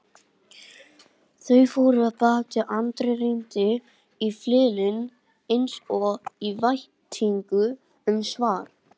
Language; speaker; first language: Icelandic; native; Icelandic